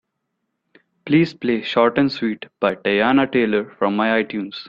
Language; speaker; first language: English; non-native, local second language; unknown